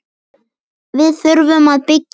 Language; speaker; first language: Icelandic; native; Icelandic